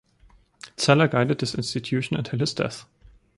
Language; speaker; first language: English; non-native, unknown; German